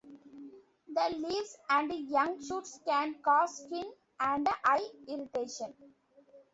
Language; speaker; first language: English; non-native, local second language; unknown